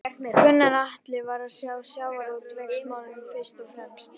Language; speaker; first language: Icelandic; native; Icelandic